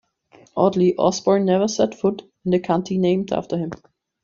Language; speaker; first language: English; non-native, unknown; German